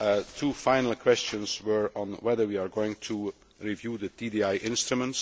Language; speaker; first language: English; non-native, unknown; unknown